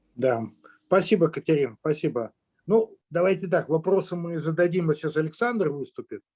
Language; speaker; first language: Russian; native; Russian